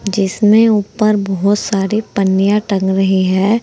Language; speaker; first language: Hindi; native; Hindi